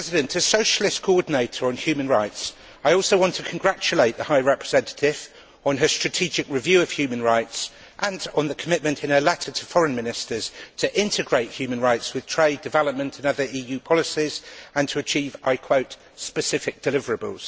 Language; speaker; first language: English; native; English